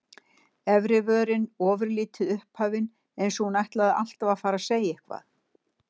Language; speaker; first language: Icelandic; native; Icelandic